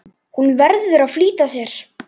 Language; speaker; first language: Icelandic; native; Icelandic